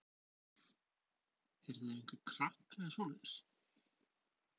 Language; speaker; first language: Icelandic; non-native, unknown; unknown